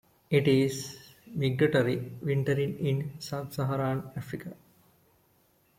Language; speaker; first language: English; non-native, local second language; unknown